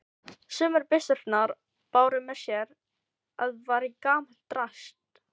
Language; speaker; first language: Icelandic; non-native, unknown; Filipino